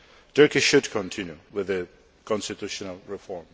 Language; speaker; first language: English; non-native, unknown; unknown